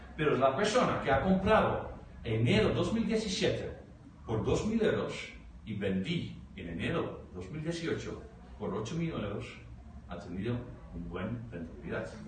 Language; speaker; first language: Spanish; non-native, fluent; Dutch